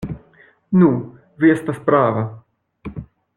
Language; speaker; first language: Esperanto; non-native, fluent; French